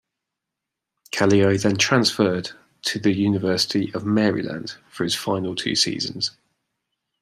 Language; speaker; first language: English; native; English